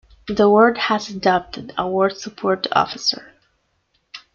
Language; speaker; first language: English; non-native, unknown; Spanish